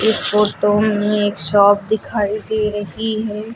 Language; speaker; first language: Hindi; native; Hindi